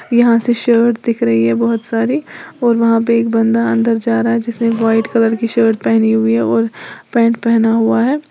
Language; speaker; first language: Hindi; native; Hindi